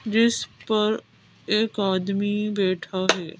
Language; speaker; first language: Hindi; native; Hindi